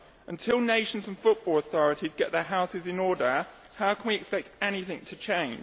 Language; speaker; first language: English; native; English